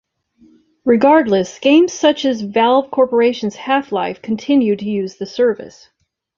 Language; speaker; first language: English; native; English